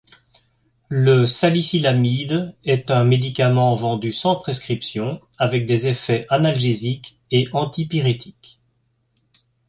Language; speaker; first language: French; native; French